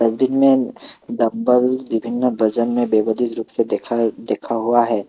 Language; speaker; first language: Hindi; non-native, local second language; Assamese